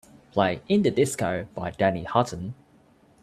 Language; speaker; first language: English; native; English